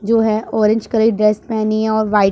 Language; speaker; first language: Hindi; non-native, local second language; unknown